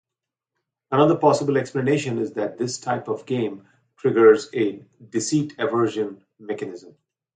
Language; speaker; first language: English; non-native, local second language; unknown